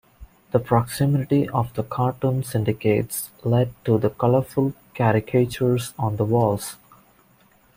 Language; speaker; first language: English; non-native, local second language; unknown